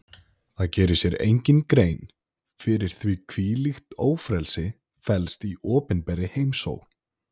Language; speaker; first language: Icelandic; native; Icelandic